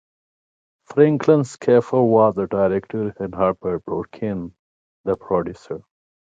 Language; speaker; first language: English; non-native, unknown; Pashto